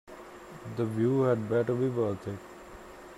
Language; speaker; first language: English; non-native, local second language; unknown